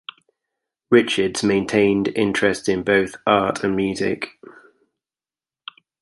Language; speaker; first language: English; native; English